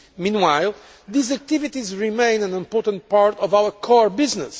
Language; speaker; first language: English; non-native, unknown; Portuguese